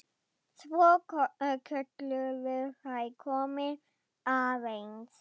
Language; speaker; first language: Icelandic; non-native, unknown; German